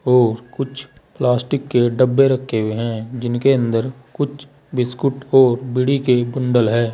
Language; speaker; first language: Hindi; native; Hindi